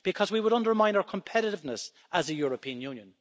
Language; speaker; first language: English; native; English